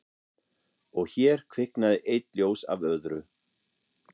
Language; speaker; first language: Icelandic; non-native, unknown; German